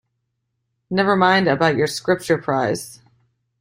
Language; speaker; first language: English; native; English